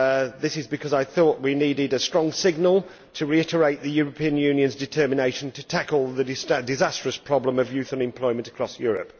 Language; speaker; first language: English; native; English